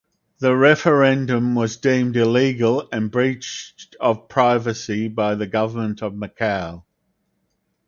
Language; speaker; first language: English; native; English